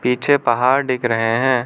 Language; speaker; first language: Hindi; non-native, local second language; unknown